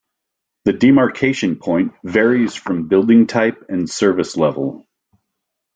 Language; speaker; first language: English; native; English